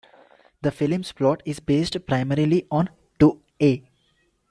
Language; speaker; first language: English; non-native, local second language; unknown